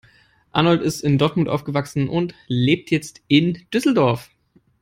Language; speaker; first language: English; non-native, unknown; German